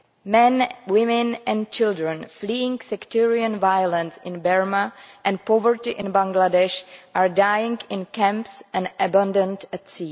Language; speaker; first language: English; non-native, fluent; Czech